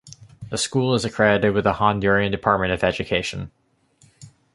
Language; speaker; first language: English; native; English